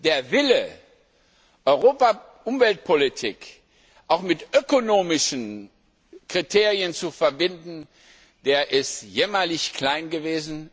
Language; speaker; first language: German; non-native, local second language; Luxembourgish